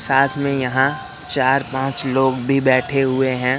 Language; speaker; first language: Hindi; native; Hindi